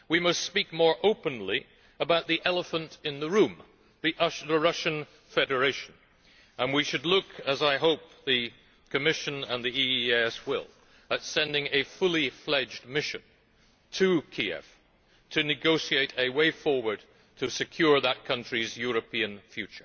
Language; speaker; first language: English; native; English